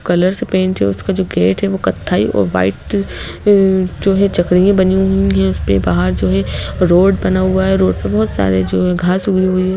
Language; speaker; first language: Hindi; native; Hindi